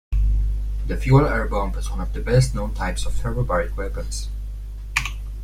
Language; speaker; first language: English; non-native, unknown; Polish